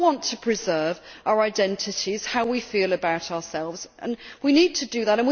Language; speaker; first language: English; native; English